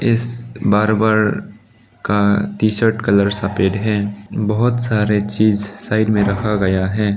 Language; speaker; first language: Hindi; non-native, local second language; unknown